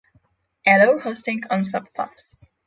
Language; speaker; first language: English; non-native, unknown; Polish